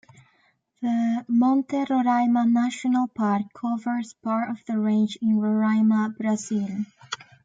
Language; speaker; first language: English; native; English